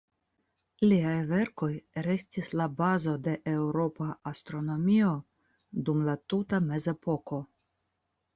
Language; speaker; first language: Esperanto; non-native, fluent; Russian